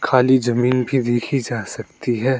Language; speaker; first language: Hindi; non-native, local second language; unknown